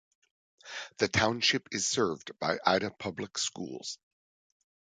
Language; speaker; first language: English; native; English